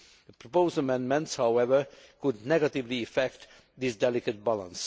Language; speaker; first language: English; non-native, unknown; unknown